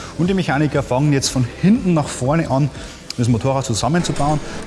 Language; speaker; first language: German; native; German